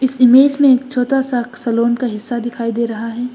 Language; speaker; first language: Hindi; non-native, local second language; Bangla